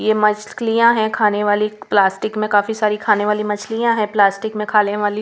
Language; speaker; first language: Hindi; non-native, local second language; Punjabi